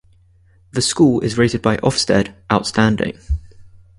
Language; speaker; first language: English; native; English